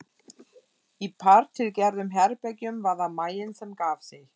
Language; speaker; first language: Icelandic; non-native, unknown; German